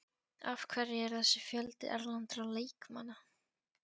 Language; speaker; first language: Icelandic; non-native, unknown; Polish